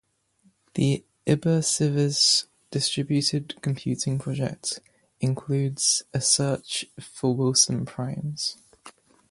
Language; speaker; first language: English; native; English